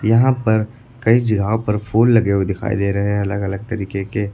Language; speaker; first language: Hindi; native; Hindi